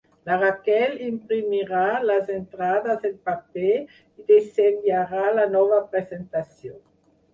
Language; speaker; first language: Catalan; non-native, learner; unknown